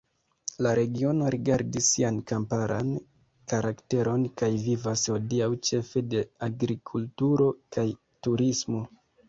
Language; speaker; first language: Esperanto; non-native, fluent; Kinyarwanda